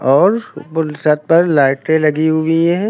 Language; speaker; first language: Hindi; native; Hindi